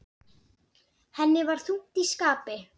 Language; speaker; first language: Icelandic; non-native, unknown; Dutch